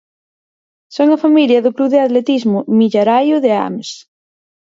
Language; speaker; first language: Galician; native; Galician